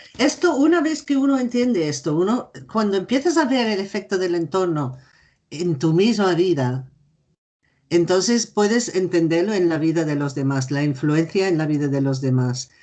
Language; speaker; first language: Spanish; native; Spanish